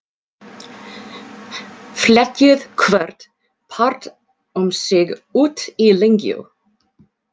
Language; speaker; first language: Icelandic; non-native, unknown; English